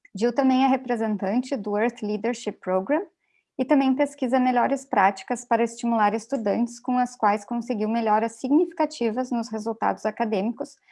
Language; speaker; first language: Portuguese; native; Portuguese